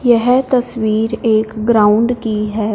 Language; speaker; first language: Hindi; non-native, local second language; Punjabi